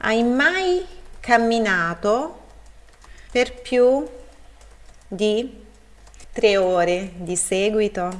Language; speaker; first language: Italian; non-native, fluent; Portuguese